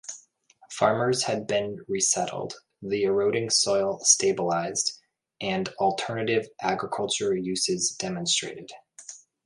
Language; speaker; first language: English; native; English